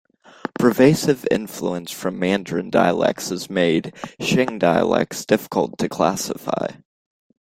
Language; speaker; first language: English; native; English